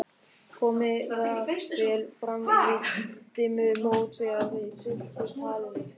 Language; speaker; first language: Icelandic; non-native, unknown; German